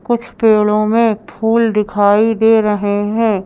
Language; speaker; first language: Hindi; native; Hindi